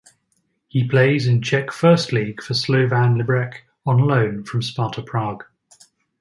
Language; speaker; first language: English; native; English